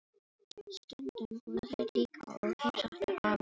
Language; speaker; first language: Icelandic; non-native, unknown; Filipino